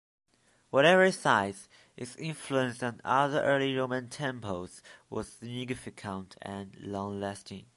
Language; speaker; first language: English; non-native, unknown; Chinese